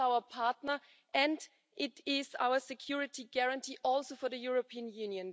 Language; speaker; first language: English; non-native, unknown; German